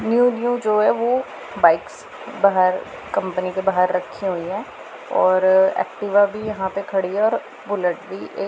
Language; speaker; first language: Hindi; non-native, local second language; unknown